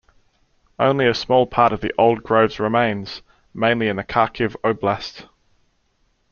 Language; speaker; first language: English; native; English